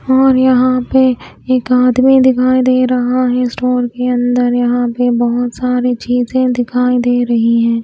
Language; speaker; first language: Hindi; native; Hindi